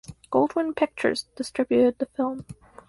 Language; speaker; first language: English; native; English